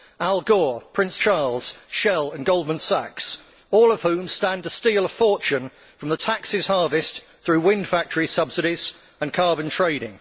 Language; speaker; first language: English; native; English